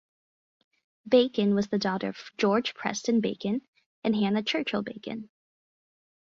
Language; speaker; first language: English; native; English